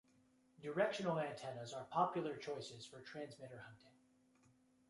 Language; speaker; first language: English; native; English